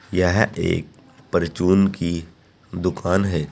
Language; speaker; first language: Hindi; native; Hindi